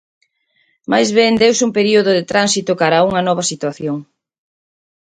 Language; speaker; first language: Galician; native; Galician